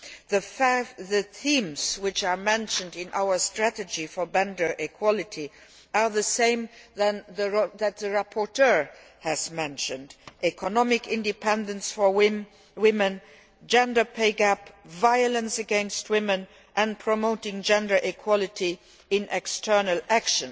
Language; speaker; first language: English; non-native, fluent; Luxembourgish